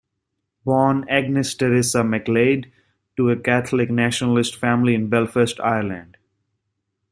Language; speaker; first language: English; native; English